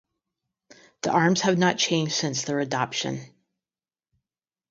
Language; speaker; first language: English; native; English